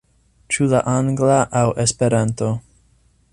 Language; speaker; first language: Esperanto; non-native, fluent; English